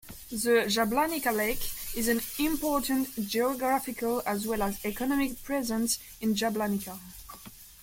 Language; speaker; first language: English; non-native, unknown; French